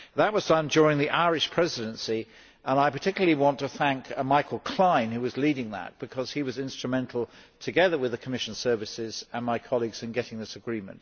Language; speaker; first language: English; native; English